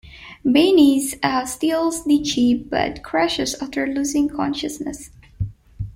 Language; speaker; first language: English; non-native, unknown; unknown